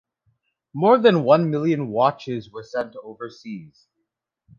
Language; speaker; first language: English; native; English